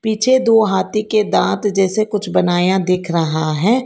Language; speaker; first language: Hindi; non-native, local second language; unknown